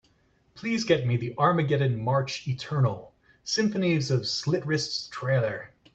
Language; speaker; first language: English; native; English